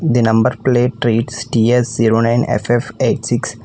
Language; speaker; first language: English; non-native, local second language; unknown